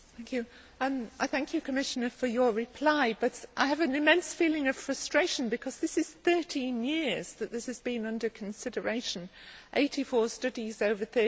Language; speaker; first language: English; native; English